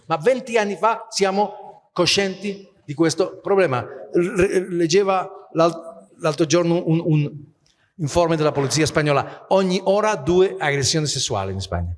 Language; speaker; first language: Italian; non-native, fluent; Spanish